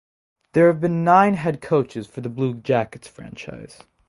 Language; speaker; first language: English; native; English